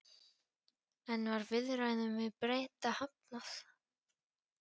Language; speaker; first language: Icelandic; non-native, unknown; Polish